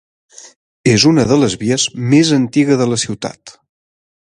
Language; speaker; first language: Catalan; native; Catalan